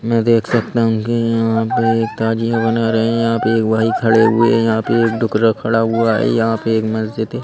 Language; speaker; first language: Hindi; native; Hindi